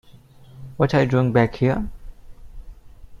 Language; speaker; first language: English; non-native, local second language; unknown